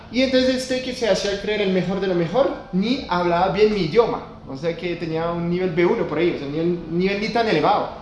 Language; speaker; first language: Spanish; non-native, fluent; French